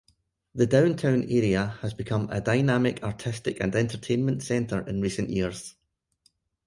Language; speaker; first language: English; native; English